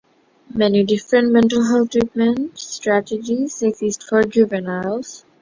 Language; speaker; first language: English; non-native, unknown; Bangla